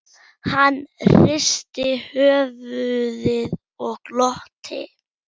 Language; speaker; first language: Icelandic; non-native, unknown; German